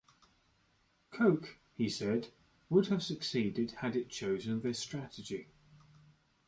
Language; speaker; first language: English; native; English